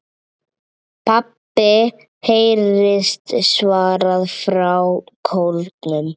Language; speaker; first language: Icelandic; native; Icelandic